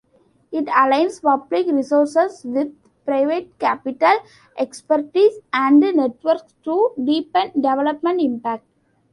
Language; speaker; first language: English; non-native, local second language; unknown